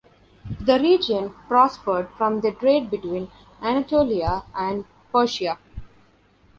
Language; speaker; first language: English; non-native, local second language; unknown